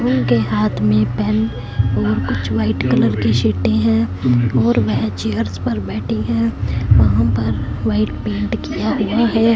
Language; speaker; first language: Hindi; non-native, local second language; Punjabi